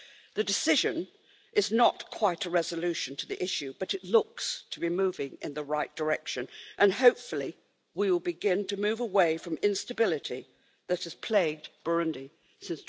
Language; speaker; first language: English; native; English